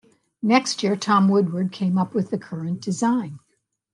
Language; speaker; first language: English; native; English